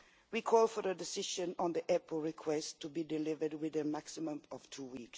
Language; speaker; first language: English; non-native, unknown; Swedish